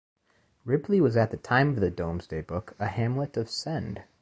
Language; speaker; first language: English; native; English